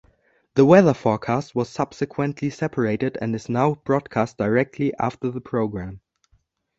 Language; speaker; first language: English; non-native, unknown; German